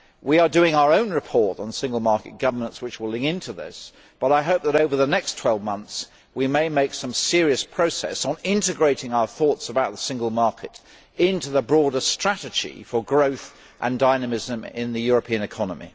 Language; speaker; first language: English; native; English